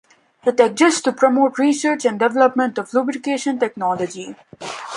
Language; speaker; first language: English; non-native, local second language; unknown